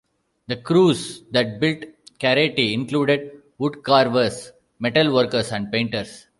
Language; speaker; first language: English; non-native, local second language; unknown